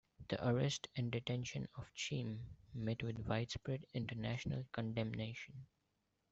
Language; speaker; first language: English; non-native, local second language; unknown